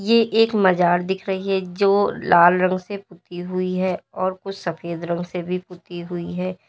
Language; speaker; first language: Hindi; native; Hindi